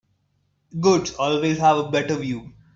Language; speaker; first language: English; non-native, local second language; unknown